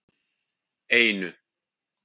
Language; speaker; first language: Icelandic; native; Icelandic